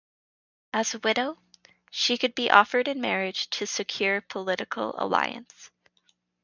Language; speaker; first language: English; native; English